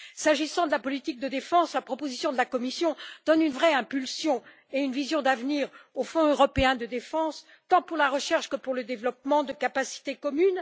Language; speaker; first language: French; native; French